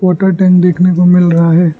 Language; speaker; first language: Hindi; non-native, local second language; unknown